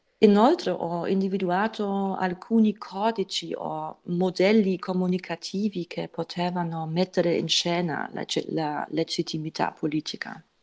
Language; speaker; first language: Italian; non-native, fluent; German